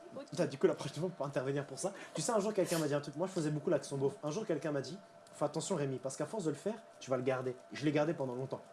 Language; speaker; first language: French; native; French